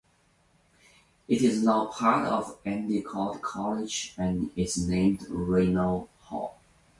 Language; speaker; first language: English; non-native, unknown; Chinese